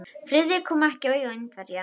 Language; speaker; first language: Icelandic; native; Icelandic